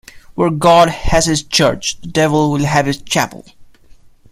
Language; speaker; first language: English; non-native, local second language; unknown